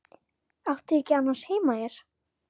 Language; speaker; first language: Icelandic; native; Icelandic